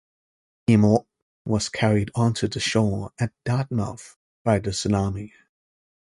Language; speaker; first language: English; native; English